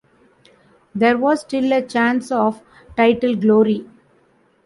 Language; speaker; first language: English; non-native, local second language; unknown